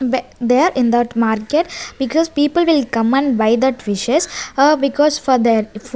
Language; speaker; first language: English; non-native, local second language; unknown